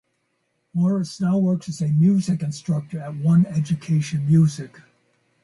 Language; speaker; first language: English; native; English